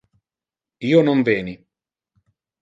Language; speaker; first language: Interlingua; non-native, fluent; Italian